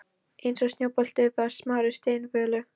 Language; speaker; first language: Icelandic; non-native, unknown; Polish